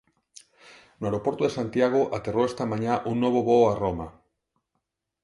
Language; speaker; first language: Galician; non-native, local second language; Spanish